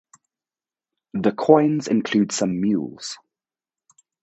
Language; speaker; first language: English; native; English